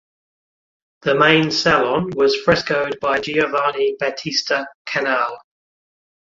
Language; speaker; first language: English; native; English